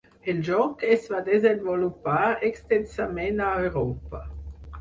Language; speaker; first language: Catalan; non-native, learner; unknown